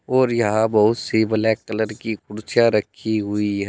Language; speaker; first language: Hindi; native; Hindi